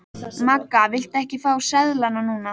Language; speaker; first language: Icelandic; native; Icelandic